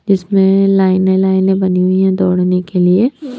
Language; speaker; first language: Hindi; non-native, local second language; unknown